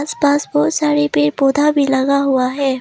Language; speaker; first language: Hindi; non-native, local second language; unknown